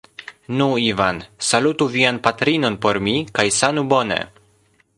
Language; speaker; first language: Esperanto; non-native, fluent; Polish